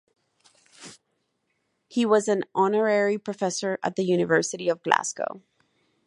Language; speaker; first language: English; non-native, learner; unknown